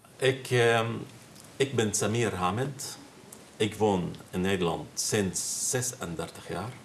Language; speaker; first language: Dutch; non-native, fluent; Arabic